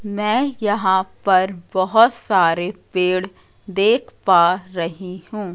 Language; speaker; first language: Hindi; native; Hindi